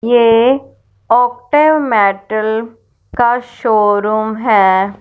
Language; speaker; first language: Hindi; non-native, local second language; Punjabi